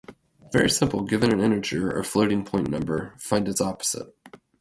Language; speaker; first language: English; native; English